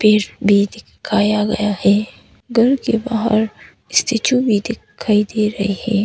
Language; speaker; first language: Hindi; non-native, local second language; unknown